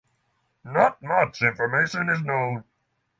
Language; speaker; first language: English; non-native, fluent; Norwegian